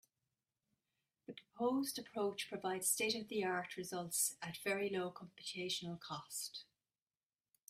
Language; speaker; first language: English; native; English